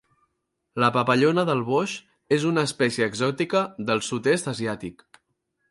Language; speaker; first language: Catalan; native; Catalan